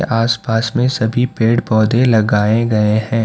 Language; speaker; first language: Hindi; non-native, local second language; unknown